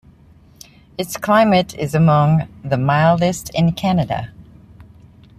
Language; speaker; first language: English; native; English